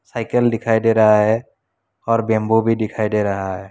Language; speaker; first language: Hindi; non-native, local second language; Assamese